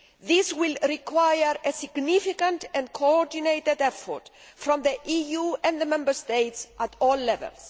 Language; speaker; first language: English; non-native, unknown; Greek